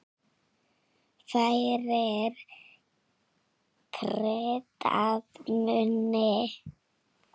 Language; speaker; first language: Icelandic; native; Icelandic